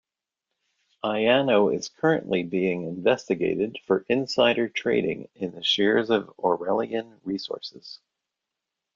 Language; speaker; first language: English; native; English